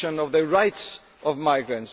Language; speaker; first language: English; non-native, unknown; German